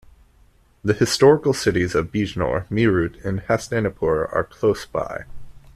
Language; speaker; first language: English; native; English